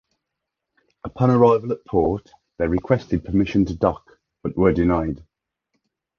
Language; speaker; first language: English; native; English